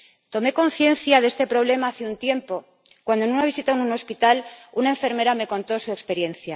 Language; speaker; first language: Spanish; native; Spanish